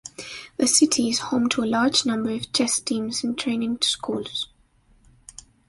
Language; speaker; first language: English; non-native, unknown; Spanish